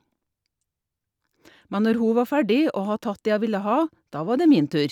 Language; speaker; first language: Norwegian; native; Norwegian